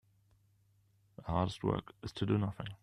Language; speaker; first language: English; non-native, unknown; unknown